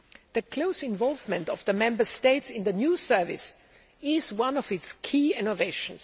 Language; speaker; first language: English; non-native, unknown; German